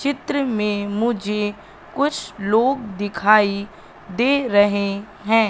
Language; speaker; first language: Hindi; native; Hindi